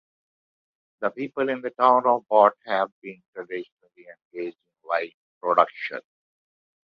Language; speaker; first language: English; non-native, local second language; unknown